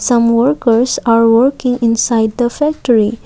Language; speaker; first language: English; non-native, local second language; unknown